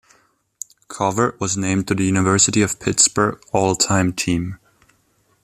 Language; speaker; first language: English; non-native, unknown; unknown